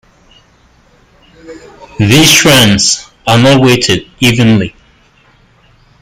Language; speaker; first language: English; native; English